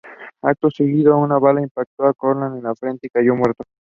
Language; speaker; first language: English; non-native, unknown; Spanish